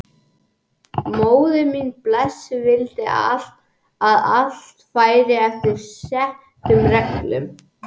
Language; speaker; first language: Icelandic; non-native, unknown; English